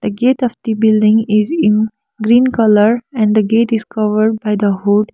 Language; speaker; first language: English; non-native, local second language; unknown